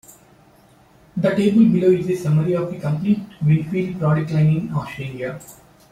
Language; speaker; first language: English; non-native, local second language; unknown